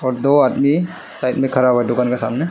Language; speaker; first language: Hindi; non-native, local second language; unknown